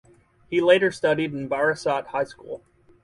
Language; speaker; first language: English; native; English